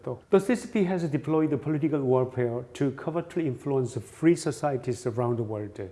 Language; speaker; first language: English; non-native, fluent; Korean